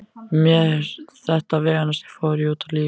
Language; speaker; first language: Icelandic; native; Icelandic